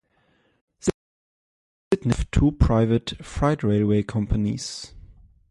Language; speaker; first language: English; non-native, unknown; German